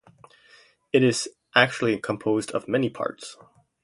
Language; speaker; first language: English; native; English